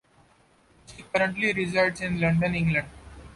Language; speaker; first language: English; non-native, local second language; Marathi